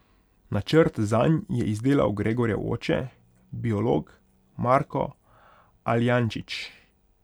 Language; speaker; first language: Slovenian; non-native, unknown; Hungarian